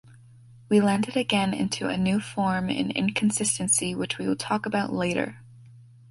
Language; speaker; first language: English; native; English